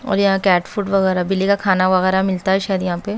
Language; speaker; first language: Hindi; native; Hindi